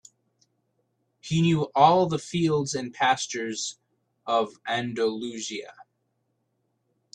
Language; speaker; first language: English; native; English